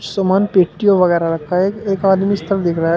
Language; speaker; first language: Hindi; native; Hindi